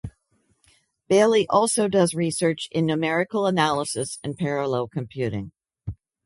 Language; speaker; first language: English; native; English